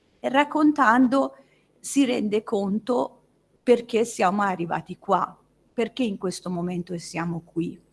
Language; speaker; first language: Italian; non-native, fluent; Persian